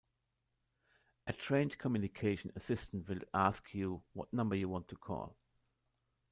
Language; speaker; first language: English; non-native, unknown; German